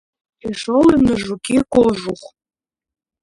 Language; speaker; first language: Russian; native; Russian